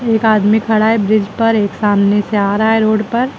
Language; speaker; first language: Hindi; native; Hindi